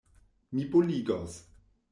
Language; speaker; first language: Esperanto; non-native, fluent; German